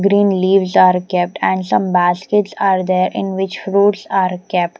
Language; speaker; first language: English; non-native, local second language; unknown